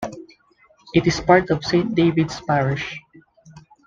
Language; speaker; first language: English; non-native, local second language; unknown